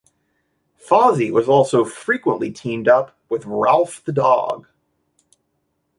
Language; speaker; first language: English; native; English